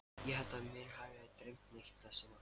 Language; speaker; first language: Icelandic; non-native, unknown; Lithuanian